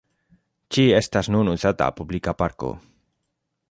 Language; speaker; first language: Esperanto; non-native, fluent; Spanish